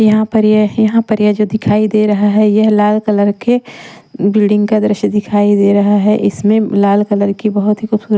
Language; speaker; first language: Hindi; non-native, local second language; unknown